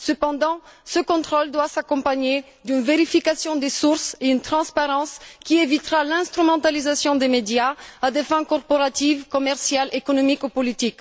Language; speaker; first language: French; non-native, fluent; Bulgarian